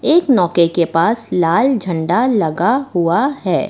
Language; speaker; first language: Hindi; native; Hindi